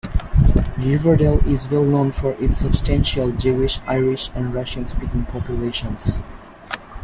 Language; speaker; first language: English; native; English